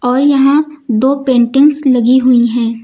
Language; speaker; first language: Hindi; native; Hindi